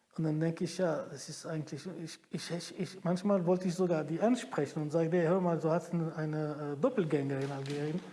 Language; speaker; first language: German; non-native, fluent; Arabic